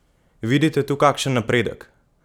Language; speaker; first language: Slovenian; native; Slovenian